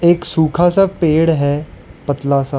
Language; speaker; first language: Hindi; non-native, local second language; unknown